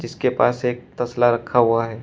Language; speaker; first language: Hindi; native; Hindi